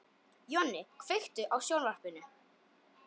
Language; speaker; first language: Icelandic; non-native, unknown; Polish